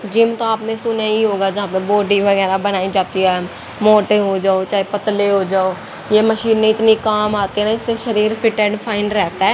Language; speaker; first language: Hindi; native; Hindi